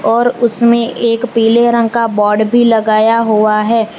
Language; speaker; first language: Hindi; non-native, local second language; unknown